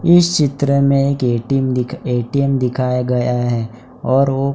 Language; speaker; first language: Hindi; non-native, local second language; Gujarati